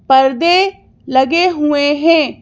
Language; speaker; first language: Hindi; native; Hindi